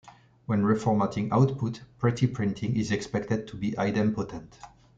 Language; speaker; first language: English; non-native, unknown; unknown